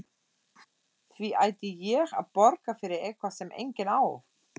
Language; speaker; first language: Icelandic; non-native, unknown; German